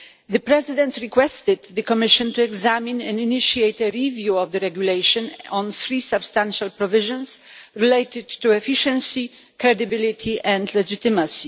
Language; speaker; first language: English; non-native, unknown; Polish